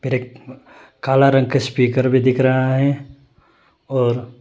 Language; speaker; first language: Hindi; non-native, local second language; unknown